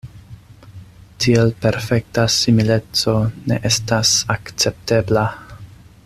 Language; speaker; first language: Esperanto; non-native, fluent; English